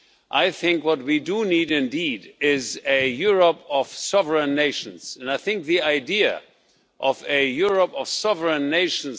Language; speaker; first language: English; non-native, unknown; German